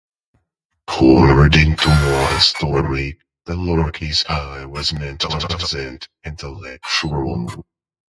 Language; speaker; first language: English; non-native, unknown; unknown